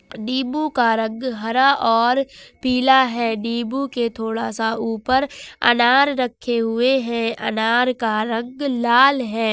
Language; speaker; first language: Hindi; native; Hindi